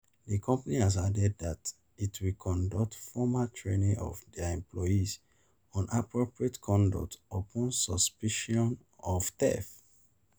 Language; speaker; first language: English; non-native, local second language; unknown